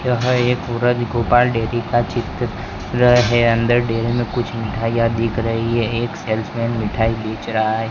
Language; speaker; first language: Hindi; non-native, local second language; Gujarati